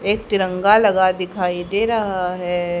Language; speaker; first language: Hindi; native; Hindi